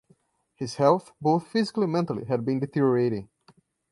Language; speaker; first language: English; non-native, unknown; Portuguese